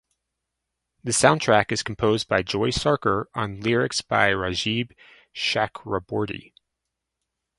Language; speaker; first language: English; native; English